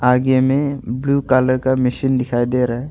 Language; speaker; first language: Hindi; non-native, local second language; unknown